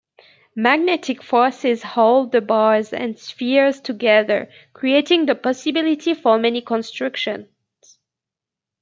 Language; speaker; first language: English; native; English